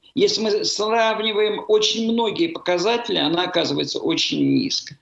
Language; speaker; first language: Russian; native; Russian